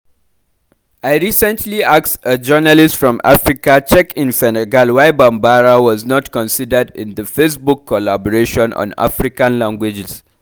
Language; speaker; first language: English; non-native, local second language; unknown